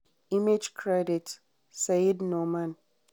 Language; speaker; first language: English; non-native, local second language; Hausa